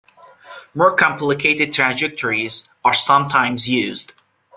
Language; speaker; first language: English; non-native, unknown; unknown